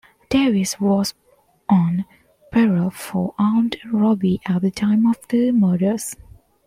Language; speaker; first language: English; non-native, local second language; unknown